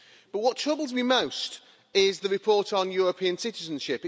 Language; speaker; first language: English; native; English